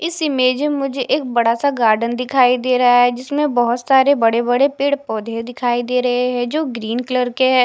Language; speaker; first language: Hindi; non-native, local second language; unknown